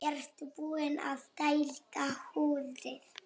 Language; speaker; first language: Icelandic; non-native, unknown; Polish